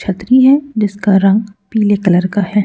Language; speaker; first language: Hindi; native; Hindi